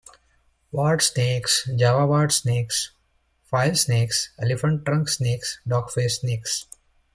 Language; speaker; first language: English; native; English